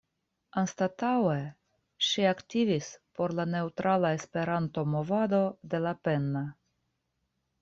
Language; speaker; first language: Esperanto; non-native, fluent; Russian